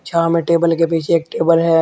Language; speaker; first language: Hindi; native; Hindi